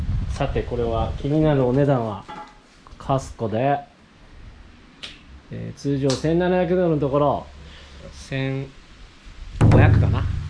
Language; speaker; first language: Japanese; native; Japanese